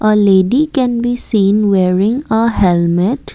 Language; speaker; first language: English; non-native, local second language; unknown